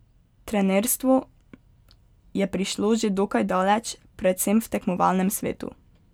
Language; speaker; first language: Slovenian; native; Slovenian